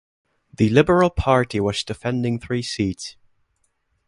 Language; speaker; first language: English; non-native, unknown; German